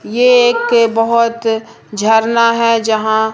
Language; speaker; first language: Hindi; native; Hindi